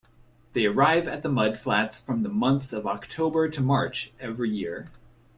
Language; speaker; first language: English; native; English